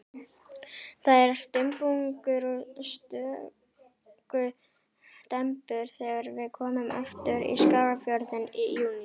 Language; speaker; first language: Icelandic; native; Icelandic